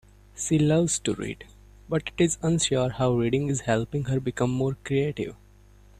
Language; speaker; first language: English; non-native, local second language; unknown